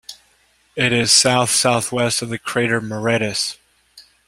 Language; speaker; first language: English; native; English